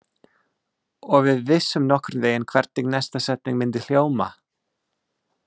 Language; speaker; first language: Icelandic; non-native, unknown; English